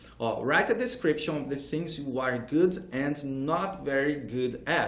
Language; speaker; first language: English; non-native, fluent; Portuguese